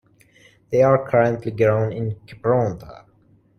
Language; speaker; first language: English; non-native, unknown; Persian